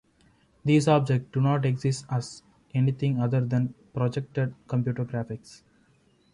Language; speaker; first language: English; non-native, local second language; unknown